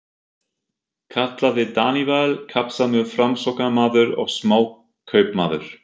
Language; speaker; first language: Icelandic; non-native, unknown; German